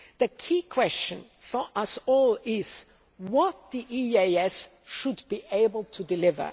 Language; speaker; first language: English; non-native, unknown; German